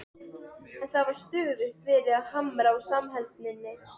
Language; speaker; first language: Icelandic; non-native, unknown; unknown